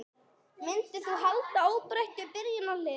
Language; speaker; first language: Icelandic; non-native, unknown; English